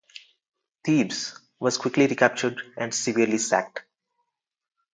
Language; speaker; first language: English; non-native, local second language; Telugu